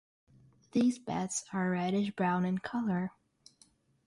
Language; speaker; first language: English; non-native, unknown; Russian